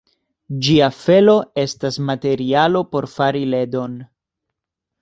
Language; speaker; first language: Esperanto; non-native, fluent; Spanish